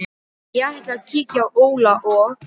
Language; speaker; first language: Icelandic; non-native, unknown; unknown